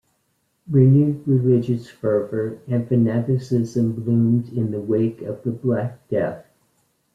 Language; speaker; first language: English; native; English